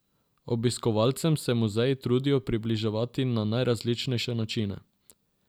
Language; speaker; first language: Slovenian; non-native, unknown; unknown